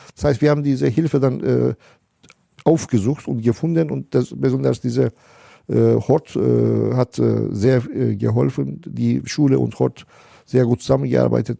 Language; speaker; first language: German; non-native, fluent; Turkish